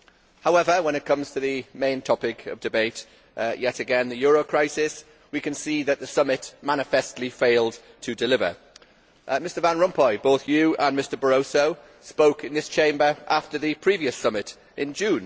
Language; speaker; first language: English; native; English